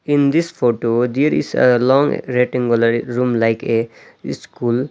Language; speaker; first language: English; non-native, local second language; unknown